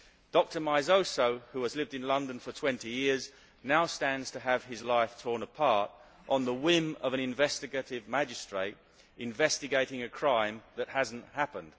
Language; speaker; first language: English; native; English